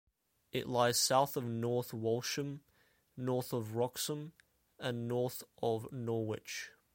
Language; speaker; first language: English; native; English